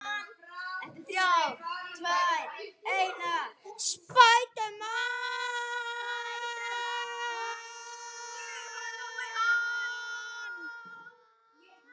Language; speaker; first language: Icelandic; native; Icelandic